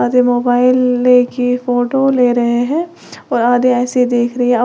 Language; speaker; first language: Hindi; native; Hindi